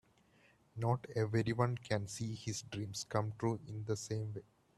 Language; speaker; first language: English; non-native, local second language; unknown